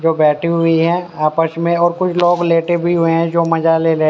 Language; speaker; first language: Hindi; native; Hindi